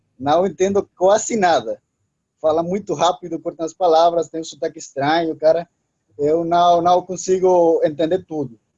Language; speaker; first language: Portuguese; non-native, fluent; Spanish